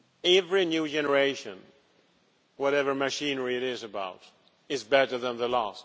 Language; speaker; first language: English; non-native, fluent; Swedish